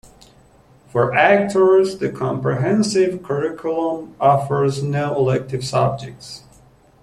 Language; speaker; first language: English; non-native, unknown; Persian